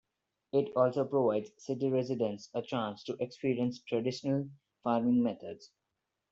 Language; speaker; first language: English; non-native, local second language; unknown